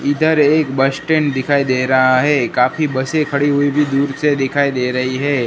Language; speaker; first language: Hindi; non-native, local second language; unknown